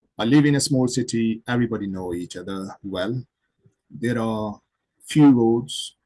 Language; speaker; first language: English; non-native, local second language; Urdu